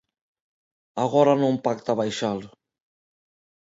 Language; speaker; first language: Galician; non-native, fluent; Spanish